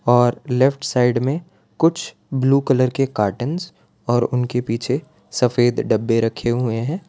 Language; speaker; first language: Hindi; non-native, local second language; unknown